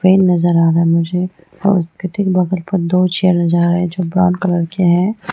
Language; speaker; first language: Hindi; non-native, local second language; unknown